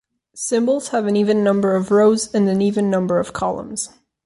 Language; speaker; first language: English; non-native, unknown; Catalan